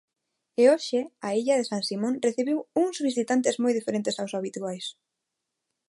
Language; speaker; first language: Galician; non-native, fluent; Spanish